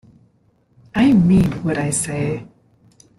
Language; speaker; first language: English; non-native, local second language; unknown